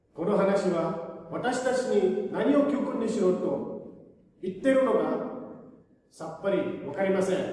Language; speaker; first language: Japanese; non-native, learner; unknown